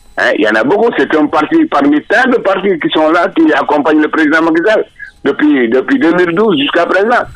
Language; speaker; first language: French; non-native, local second language; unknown